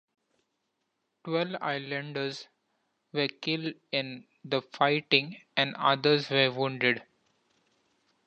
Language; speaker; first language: English; non-native, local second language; Marathi